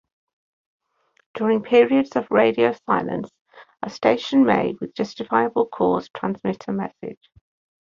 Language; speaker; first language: English; native; English